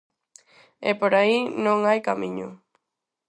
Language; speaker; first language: Galician; non-native, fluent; Spanish